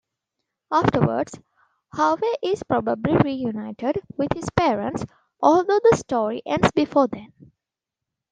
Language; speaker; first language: English; non-native, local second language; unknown